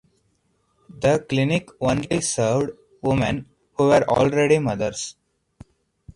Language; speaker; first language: English; non-native, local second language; Hindi